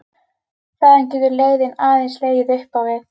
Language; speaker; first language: Icelandic; native; Icelandic